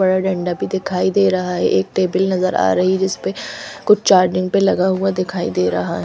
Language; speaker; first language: Hindi; non-native, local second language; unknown